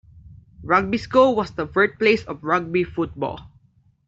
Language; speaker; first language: English; non-native, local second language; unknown